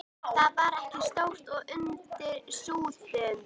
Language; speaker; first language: Icelandic; native; Icelandic